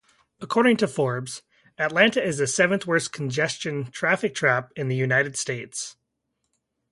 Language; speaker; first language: English; native; English